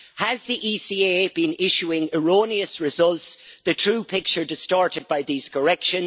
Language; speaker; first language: English; native; English